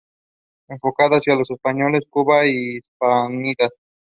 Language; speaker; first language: English; non-native, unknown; Spanish